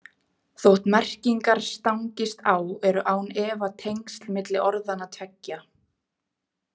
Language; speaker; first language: Icelandic; native; Icelandic